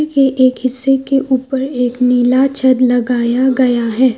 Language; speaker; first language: Hindi; non-native, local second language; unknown